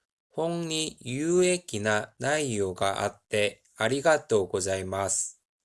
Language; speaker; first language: Japanese; non-native, fluent; Korean